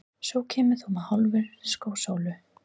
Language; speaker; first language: Icelandic; non-native, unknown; English